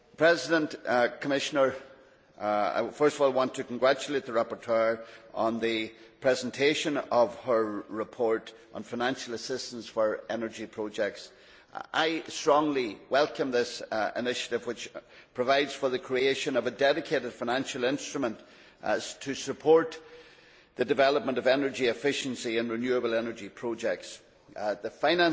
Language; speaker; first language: English; native; English